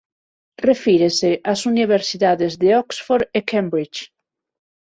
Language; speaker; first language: Galician; non-native, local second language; Spanish